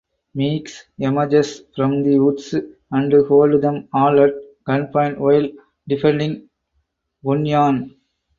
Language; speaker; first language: English; non-native, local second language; Tamil